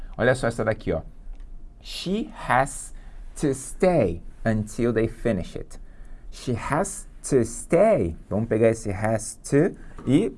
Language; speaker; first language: English; non-native, fluent; Portuguese